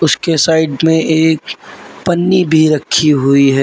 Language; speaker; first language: Hindi; native; Hindi